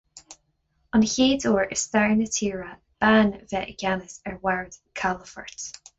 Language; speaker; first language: Irish; non-native, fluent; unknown